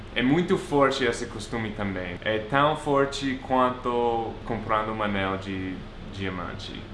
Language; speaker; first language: Portuguese; non-native, fluent; English